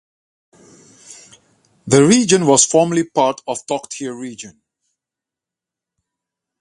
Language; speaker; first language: English; non-native, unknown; Dutch